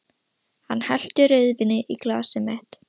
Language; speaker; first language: Icelandic; non-native, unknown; Russian